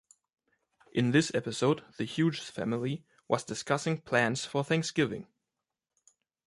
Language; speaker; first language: English; non-native, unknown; German